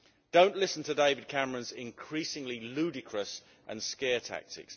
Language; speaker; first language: English; native; English